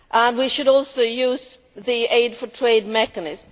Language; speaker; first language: English; non-native, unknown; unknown